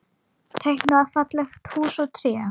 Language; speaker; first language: Icelandic; native; Icelandic